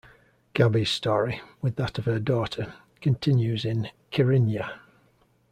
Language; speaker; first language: English; native; English